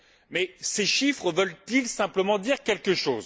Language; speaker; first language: French; native; French